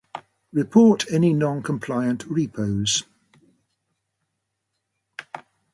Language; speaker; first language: English; native; English